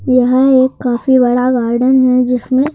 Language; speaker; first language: Hindi; native; Hindi